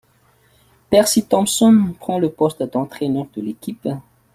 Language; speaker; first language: French; non-native, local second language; Malagasy